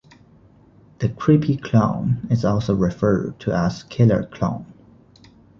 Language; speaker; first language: English; non-native, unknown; Chinese